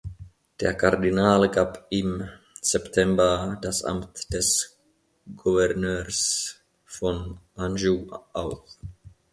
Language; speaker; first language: German; non-native, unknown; Finnish